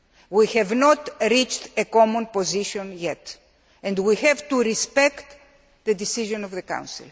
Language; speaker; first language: English; non-native, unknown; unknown